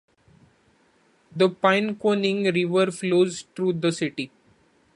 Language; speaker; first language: English; non-native, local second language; Marathi